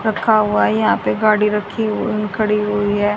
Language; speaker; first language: Hindi; native; Hindi